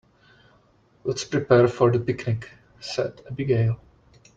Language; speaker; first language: English; non-native, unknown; Czech